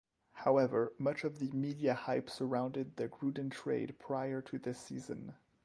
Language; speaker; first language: English; non-native, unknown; French